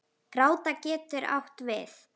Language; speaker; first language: Icelandic; native; Icelandic